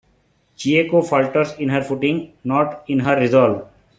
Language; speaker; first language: English; non-native, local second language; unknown